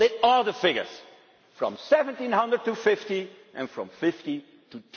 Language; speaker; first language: English; non-native, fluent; Dutch